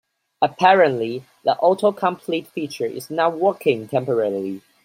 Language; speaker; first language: English; non-native, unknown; Chinese